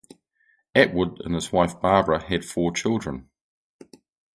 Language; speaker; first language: English; native; English